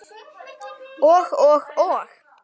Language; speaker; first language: Icelandic; native; Icelandic